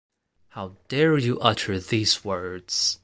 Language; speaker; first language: English; non-native, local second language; Cantonese